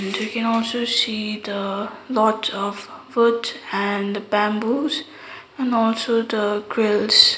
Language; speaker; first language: English; non-native, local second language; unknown